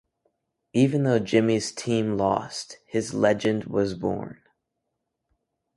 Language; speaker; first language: English; native; English